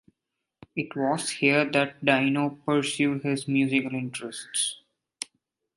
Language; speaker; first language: English; non-native, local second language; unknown